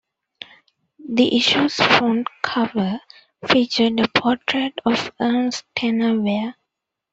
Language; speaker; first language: English; non-native, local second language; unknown